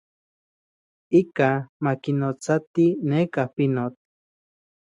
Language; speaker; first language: Central Puebla Nahuatl; native; Central Puebla Nahuatl